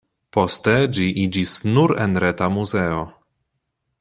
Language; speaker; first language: Esperanto; non-native, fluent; Polish